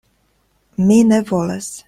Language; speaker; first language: Esperanto; non-native, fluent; Russian